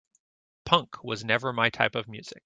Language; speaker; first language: English; native; English